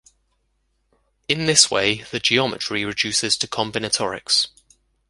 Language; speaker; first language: English; native; English